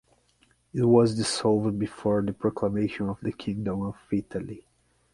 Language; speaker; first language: English; non-native, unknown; Portuguese